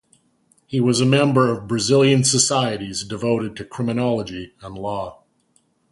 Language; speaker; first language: English; native; English